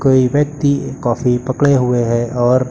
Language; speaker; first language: Hindi; native; Hindi